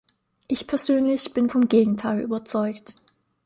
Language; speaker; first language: German; native; German